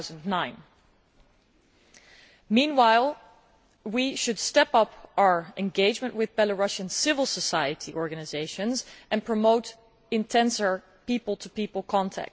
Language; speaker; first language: English; non-native, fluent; Dutch